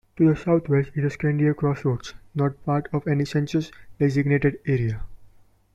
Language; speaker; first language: English; non-native, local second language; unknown